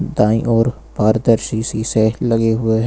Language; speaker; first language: Hindi; native; Hindi